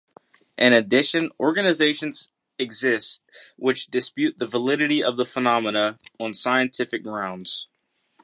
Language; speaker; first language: English; native; English